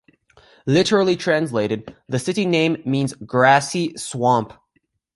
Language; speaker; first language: English; native; English